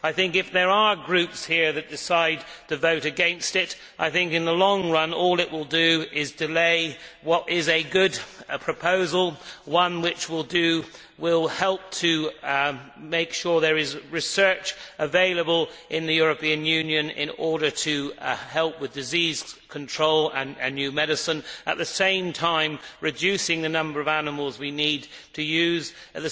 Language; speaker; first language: English; native; English